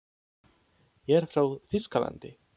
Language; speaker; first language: Icelandic; non-native, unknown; Polish